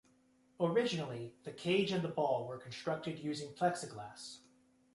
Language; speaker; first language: English; native; English